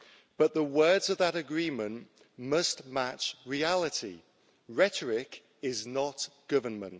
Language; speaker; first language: English; native; English